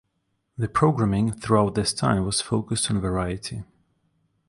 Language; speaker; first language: English; non-native, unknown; Russian